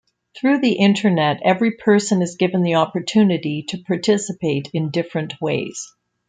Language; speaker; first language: English; native; English